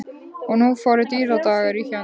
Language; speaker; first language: Icelandic; native; Icelandic